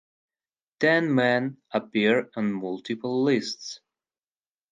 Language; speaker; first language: English; non-native, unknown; Russian